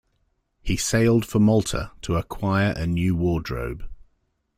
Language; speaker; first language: English; native; English